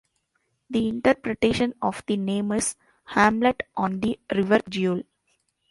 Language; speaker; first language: English; non-native, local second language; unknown